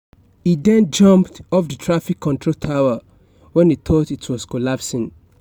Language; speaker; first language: English; non-native, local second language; Yoruba